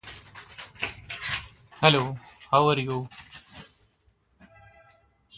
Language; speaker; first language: English; non-native, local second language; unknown